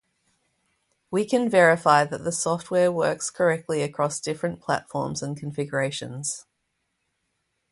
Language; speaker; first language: English; native; English